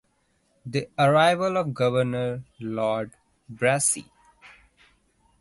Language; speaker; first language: English; non-native, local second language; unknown